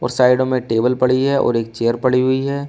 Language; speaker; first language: Hindi; native; Hindi